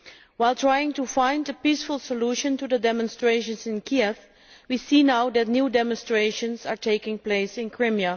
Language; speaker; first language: English; non-native, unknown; Dutch